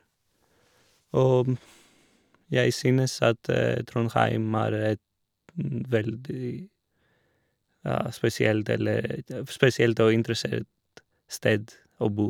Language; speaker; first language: Norwegian; non-native, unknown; Greek